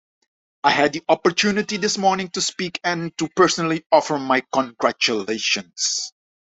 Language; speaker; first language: English; non-native, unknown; Dutch